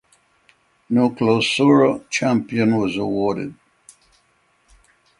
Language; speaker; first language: English; native; English